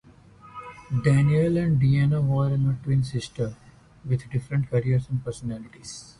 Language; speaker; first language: English; non-native, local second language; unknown